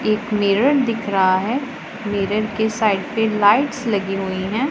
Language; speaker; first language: Hindi; non-native, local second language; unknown